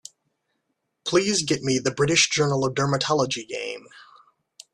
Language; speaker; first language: English; native; English